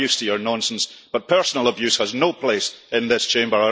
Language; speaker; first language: English; early bilingual, heritage; English